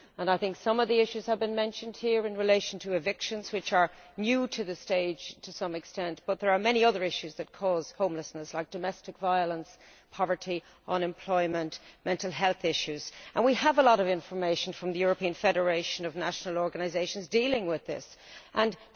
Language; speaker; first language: English; native; English